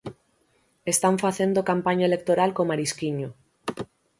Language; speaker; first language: Galician; native; Galician